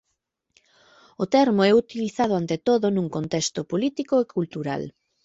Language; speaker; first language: Galician; native; Galician